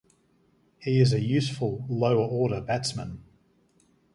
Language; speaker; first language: English; native; English